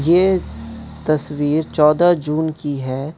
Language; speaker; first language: Hindi; non-native, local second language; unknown